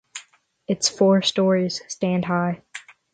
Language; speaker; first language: English; native; English